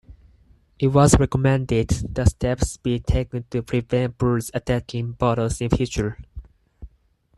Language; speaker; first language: English; non-native, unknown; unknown